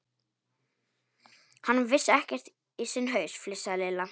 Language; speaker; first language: Icelandic; non-native, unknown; Polish